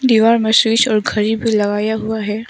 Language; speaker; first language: Hindi; non-native, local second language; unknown